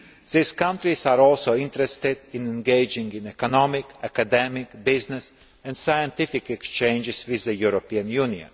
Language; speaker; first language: English; non-native, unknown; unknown